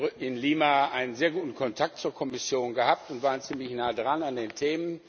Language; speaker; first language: German; non-native, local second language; Luxembourgish